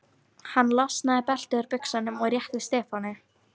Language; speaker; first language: Icelandic; non-native, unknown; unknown